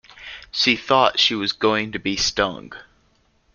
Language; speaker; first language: English; native; English